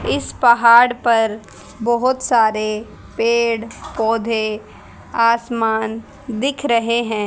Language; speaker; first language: Hindi; native; Hindi